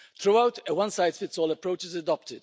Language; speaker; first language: English; non-native, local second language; Maltese